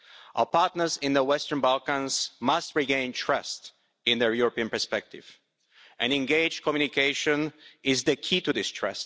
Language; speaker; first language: English; non-native, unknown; Slovak